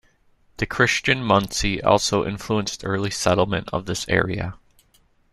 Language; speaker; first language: English; native; English